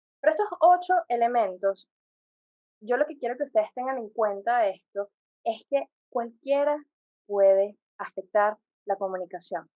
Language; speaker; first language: Spanish; native; Spanish